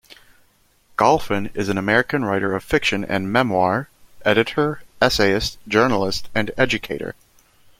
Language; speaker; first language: English; native; English